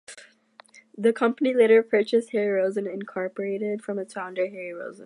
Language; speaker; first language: English; native; English